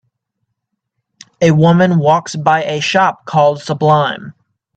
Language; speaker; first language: English; native; English